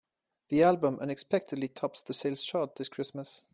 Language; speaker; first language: English; non-native, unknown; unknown